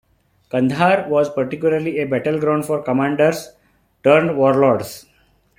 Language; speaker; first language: English; non-native, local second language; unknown